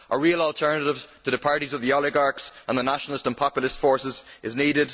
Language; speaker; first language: English; native; English